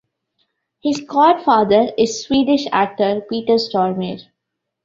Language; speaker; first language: English; non-native, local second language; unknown